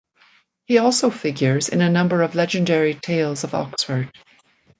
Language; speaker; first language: English; native; English